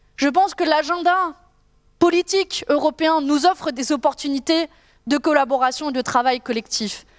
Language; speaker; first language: French; native; French